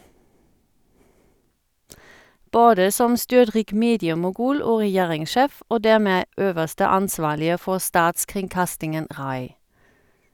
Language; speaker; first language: Norwegian; non-native, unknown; German